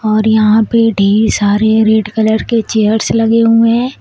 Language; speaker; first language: Hindi; native; Hindi